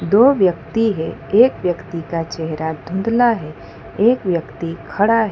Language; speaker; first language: Hindi; non-native, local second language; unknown